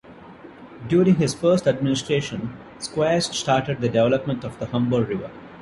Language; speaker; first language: English; non-native, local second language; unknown